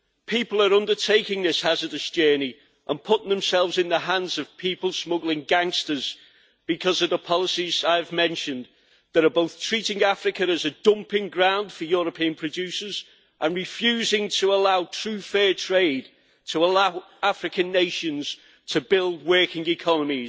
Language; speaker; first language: English; native; English